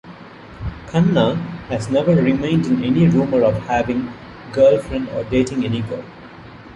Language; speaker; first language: English; non-native, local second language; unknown